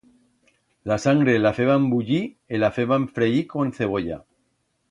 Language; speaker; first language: Aragonese; native; Aragonese